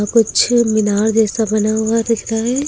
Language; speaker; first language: Hindi; native; Hindi